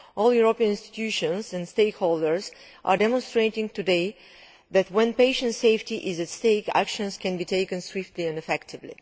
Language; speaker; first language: English; non-native, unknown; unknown